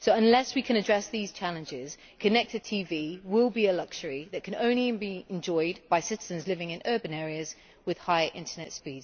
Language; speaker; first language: English; native; English